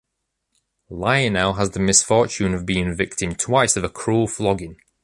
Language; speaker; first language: English; native; English